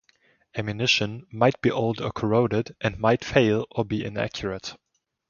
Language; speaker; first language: English; non-native, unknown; German